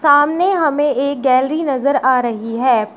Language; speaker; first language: Hindi; native; Hindi